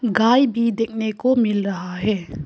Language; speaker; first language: Hindi; early bilingual, other home language; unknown